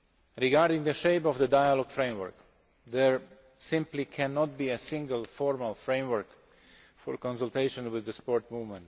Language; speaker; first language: English; non-native, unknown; Slovak